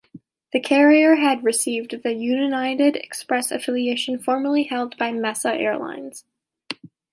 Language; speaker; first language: English; native; English